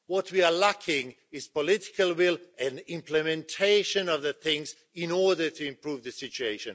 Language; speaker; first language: English; non-native, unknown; Swedish